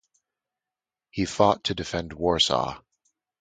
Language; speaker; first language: English; native; English